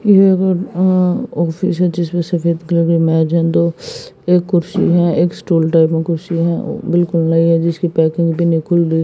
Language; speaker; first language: Hindi; native; Hindi